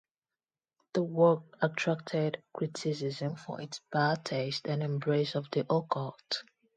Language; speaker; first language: English; non-native, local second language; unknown